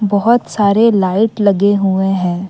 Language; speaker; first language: Hindi; non-native, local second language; Assamese